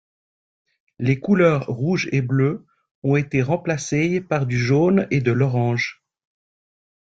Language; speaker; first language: French; native; French